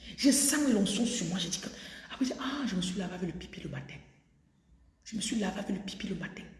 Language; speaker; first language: French; non-native, local second language; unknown